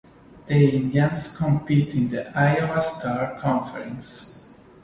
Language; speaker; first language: English; non-native, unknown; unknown